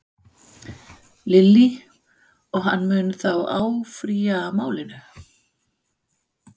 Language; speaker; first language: Icelandic; non-native, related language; Danish